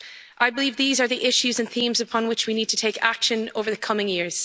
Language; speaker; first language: English; native; English